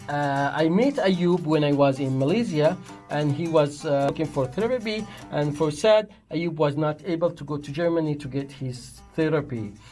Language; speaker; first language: English; non-native, fluent; Arabic